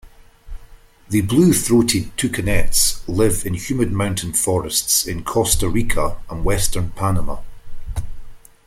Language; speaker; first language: English; native; English